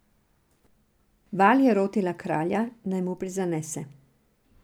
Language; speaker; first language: Slovenian; non-native, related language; Serbian